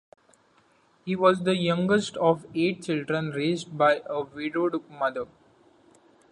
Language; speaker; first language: English; non-native, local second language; Marathi